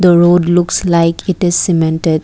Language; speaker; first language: English; non-native, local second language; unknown